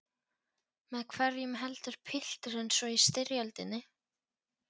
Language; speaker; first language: Icelandic; non-native, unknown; Polish